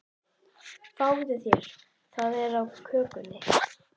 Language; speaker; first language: Icelandic; native; Icelandic